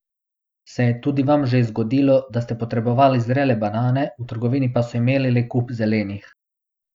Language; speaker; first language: Slovenian; non-native, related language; Bosnian